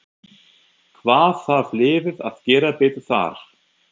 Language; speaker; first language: Icelandic; non-native, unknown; German